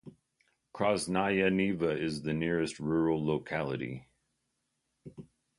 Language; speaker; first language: English; native; English